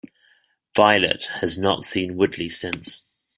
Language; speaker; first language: English; native; English